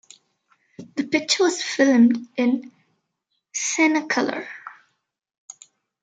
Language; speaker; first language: English; non-native, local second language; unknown